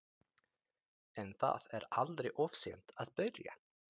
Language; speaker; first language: Icelandic; native; Icelandic